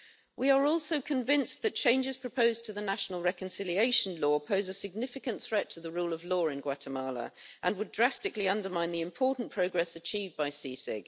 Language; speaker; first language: English; native; English